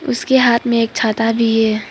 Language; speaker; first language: Hindi; non-native, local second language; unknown